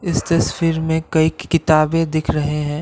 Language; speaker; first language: Hindi; non-native, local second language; Assamese